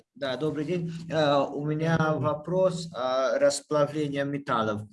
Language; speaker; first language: Russian; non-native, fluent; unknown